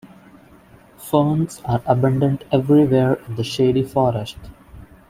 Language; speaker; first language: English; non-native, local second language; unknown